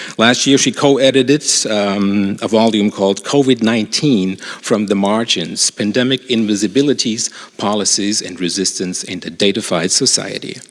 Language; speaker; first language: English; non-native, fluent; German